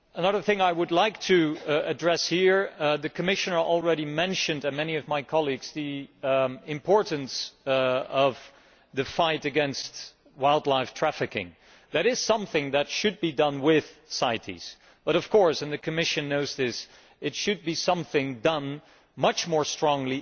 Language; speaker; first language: English; non-native, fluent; Dutch